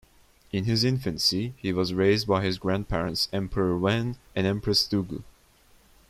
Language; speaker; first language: English; non-native, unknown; Turkish